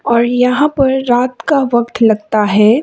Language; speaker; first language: Hindi; non-native, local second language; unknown